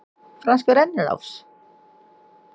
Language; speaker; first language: Icelandic; non-native, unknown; Indonesian